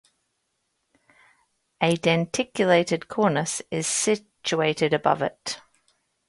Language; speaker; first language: English; native; English